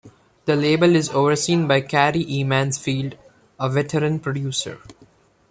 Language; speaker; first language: English; non-native, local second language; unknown